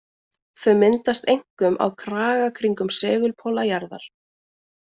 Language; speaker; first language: Icelandic; native; Icelandic